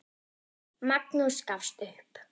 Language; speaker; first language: Icelandic; non-native, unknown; German